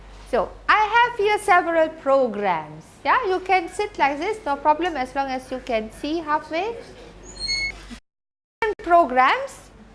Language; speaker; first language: English; non-native, fluent; German